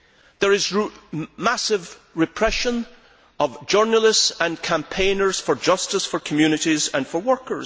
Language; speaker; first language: English; native; English